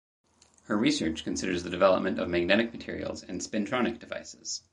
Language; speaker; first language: English; native; English